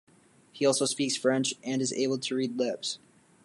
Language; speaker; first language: English; native; English